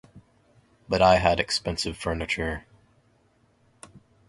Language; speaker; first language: English; native; English